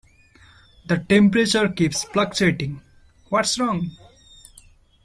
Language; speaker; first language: English; non-native, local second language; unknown